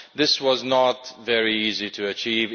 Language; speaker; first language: English; non-native, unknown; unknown